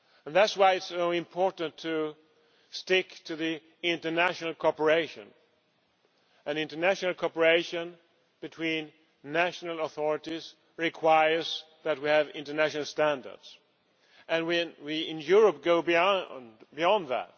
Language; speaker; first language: English; non-native, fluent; Swedish